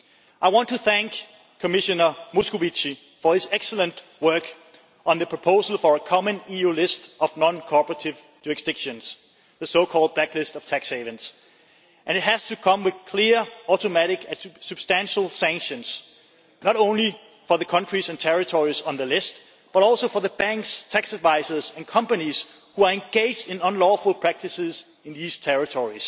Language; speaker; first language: English; non-native, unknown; Danish